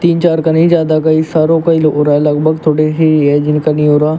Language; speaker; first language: Hindi; native; Hindi